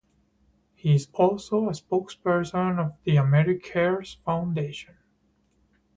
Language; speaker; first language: English; non-native, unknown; Spanish